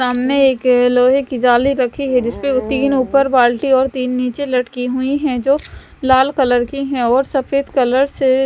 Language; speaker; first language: Hindi; non-native, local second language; Punjabi